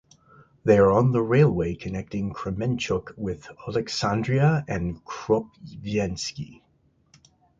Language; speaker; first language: English; native; English